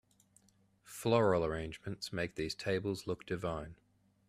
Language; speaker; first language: English; native; English